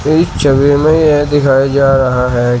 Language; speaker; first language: Hindi; native; Hindi